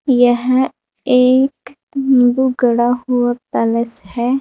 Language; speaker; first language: Hindi; native; Hindi